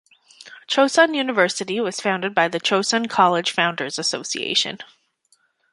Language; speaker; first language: English; native; English